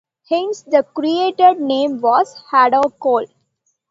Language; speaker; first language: English; non-native, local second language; Tamil